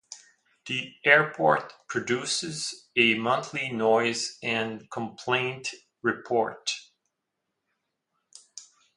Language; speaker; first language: English; non-native, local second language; French